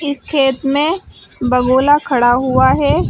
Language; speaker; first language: Hindi; native; Hindi